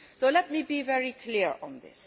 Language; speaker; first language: English; non-native, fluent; Luxembourgish